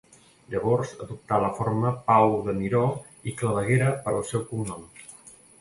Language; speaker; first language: Catalan; native; Catalan